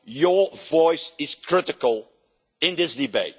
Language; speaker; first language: English; non-native, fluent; Dutch